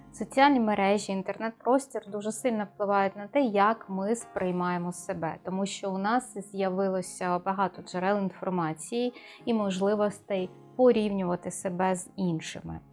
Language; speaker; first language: Ukrainian; non-native, local second language; Russian